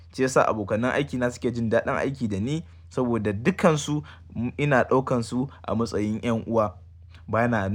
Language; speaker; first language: Hausa; native; Hausa